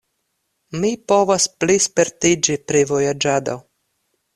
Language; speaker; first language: Esperanto; non-native, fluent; Russian